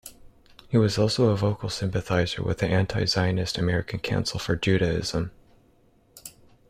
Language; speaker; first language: English; native; English